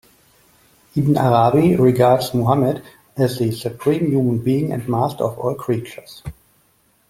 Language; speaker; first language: English; non-native, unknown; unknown